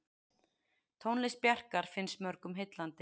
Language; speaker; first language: Icelandic; native; Icelandic